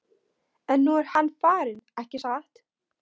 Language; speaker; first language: Icelandic; non-native, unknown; Polish